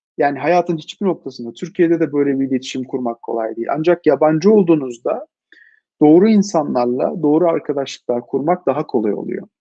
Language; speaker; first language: Turkish; native; Turkish